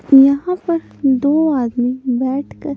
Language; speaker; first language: Hindi; non-native, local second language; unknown